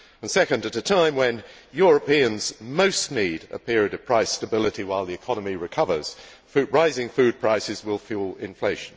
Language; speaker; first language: English; native; English